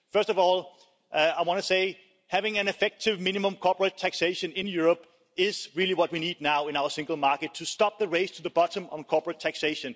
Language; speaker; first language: English; non-native, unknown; Danish